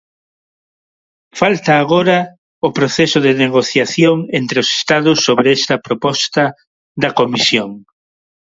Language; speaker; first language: Galician; non-native, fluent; Spanish